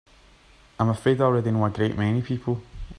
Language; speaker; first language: English; native; English